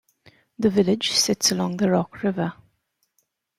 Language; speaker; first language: English; native; English